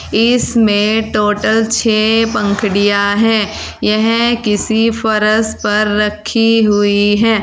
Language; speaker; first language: Hindi; native; Hindi